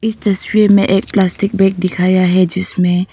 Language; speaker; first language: Hindi; non-native, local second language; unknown